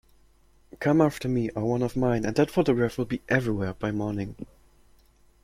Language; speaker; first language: English; non-native, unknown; German